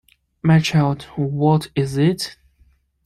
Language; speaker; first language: English; non-native, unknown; Chinese